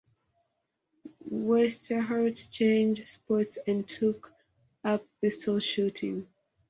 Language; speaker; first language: English; non-native, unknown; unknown